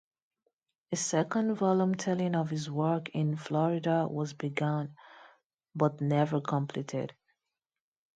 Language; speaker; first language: English; non-native, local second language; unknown